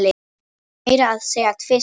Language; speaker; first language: Icelandic; non-native, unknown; Polish